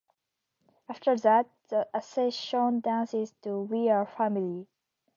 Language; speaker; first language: English; non-native, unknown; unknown